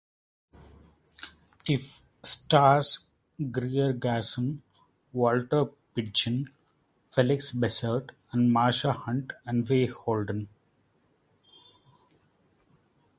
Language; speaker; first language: English; non-native, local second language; Kannada